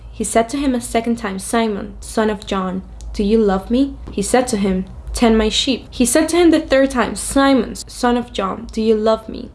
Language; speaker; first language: English; non-native, fluent; Spanish